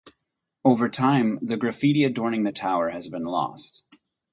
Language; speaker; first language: English; native; English